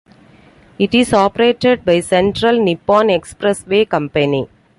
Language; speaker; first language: English; non-native, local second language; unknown